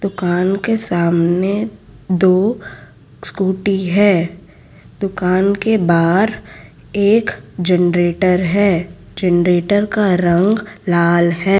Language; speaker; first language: Hindi; non-native, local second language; Gujarati